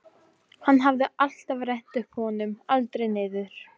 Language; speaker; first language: Icelandic; non-native, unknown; Polish